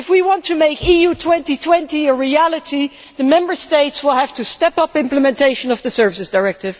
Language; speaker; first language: English; non-native, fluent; Dutch